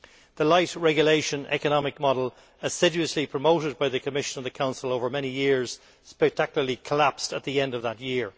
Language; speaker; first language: English; native; English